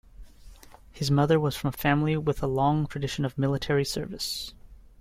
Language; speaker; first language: English; native; English